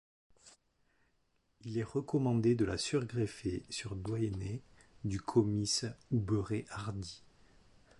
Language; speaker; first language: French; native; French